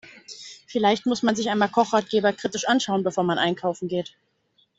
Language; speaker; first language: German; native; German